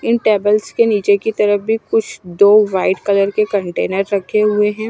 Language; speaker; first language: Hindi; non-native, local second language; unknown